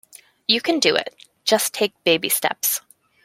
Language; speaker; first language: English; native; English